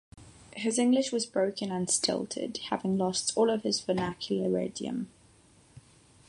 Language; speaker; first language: English; non-native, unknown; Catalan